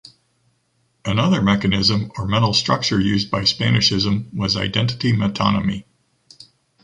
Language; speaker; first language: English; native; English